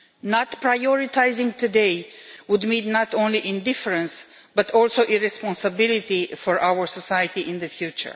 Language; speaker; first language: English; non-native, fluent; Romanian